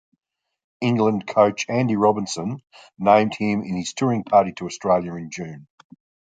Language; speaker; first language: English; native; English